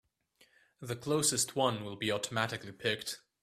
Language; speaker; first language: English; native; English